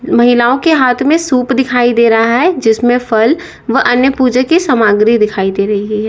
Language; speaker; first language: Hindi; native; Hindi